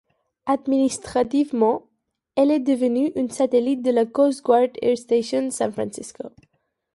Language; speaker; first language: French; non-native, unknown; Catalan